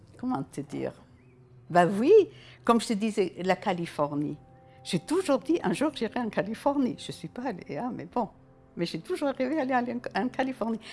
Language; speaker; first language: French; non-native, fluent; German